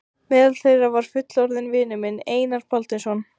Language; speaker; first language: Icelandic; native; Icelandic